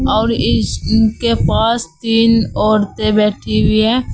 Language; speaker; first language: Hindi; native; Hindi